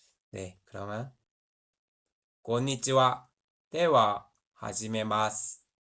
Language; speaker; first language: Korean; native; Korean